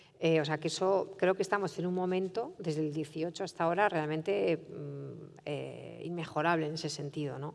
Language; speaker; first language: Spanish; native; Spanish